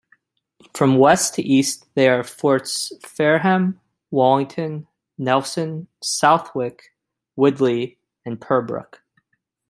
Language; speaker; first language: English; native; English